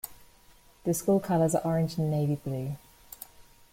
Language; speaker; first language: English; native; English